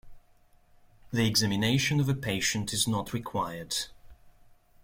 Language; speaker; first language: English; non-native, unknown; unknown